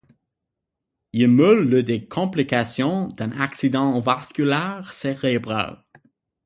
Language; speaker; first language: French; non-native, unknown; English